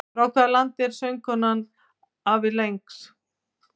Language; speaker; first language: Icelandic; native; Icelandic